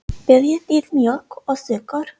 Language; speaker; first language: Icelandic; non-native, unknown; English